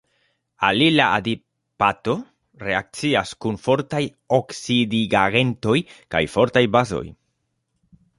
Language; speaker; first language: Esperanto; non-native, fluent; Spanish